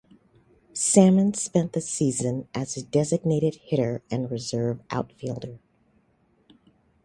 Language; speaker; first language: English; native; English